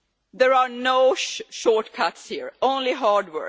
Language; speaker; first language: English; non-native, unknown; Swedish